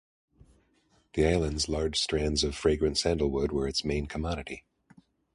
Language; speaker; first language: English; native; English